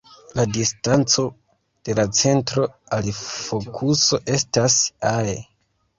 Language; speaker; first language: Esperanto; non-native, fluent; Kinyarwanda